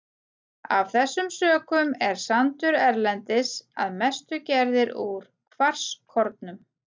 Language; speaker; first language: Icelandic; native; Icelandic